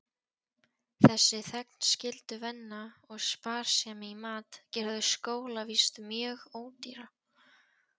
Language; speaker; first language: Icelandic; non-native, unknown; Polish